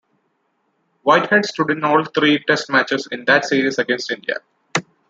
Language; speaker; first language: English; non-native, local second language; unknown